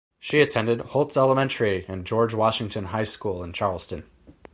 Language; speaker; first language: English; native; English